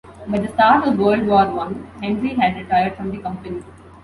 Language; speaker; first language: English; non-native, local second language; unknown